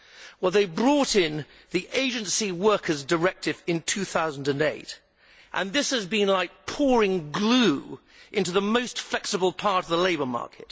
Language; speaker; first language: English; native; English